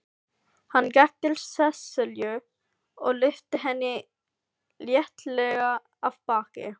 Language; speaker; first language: Icelandic; non-native, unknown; Filipino